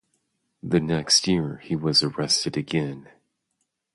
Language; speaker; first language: English; native; English